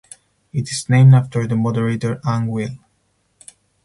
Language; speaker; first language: English; non-native, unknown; Spanish